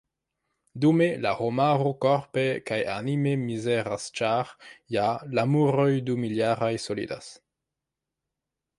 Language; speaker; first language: Esperanto; non-native, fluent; French